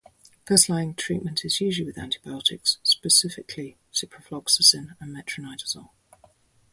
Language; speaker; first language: English; native; English